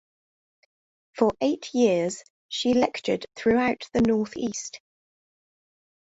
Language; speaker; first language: English; native; English